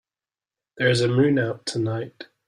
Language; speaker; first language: English; native; English